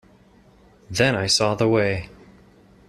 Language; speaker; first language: English; native; English